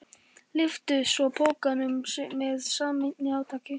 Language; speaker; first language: Icelandic; non-native, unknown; Polish